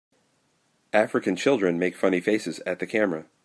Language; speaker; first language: English; native; English